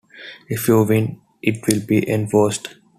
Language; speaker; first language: English; non-native, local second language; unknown